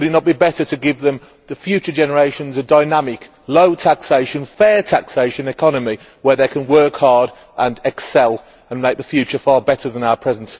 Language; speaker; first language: English; native; English